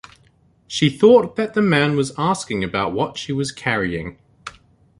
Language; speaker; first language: English; native; English